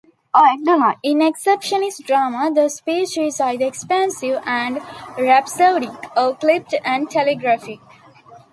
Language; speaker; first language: English; non-native, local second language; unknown